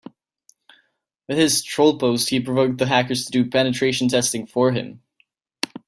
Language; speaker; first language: English; native; English